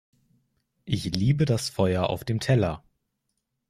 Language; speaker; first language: German; native; German